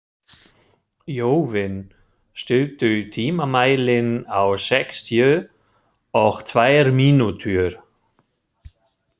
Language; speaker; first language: Icelandic; non-native, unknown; German